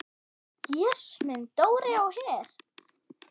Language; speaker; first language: Icelandic; non-native, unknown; German